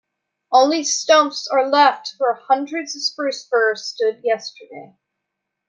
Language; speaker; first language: English; native; English